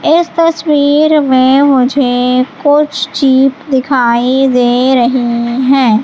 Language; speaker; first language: Hindi; native; Hindi